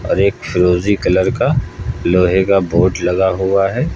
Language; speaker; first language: Hindi; native; Hindi